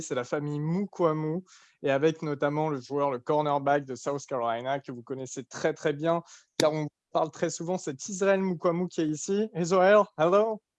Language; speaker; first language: French; native; French